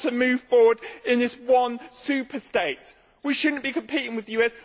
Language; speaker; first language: English; native; English